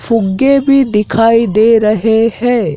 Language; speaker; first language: Hindi; native; Hindi